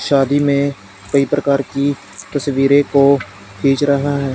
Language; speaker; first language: Hindi; non-native, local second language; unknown